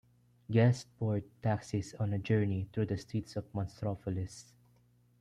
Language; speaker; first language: English; non-native, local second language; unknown